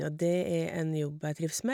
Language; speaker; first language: Norwegian; native; Norwegian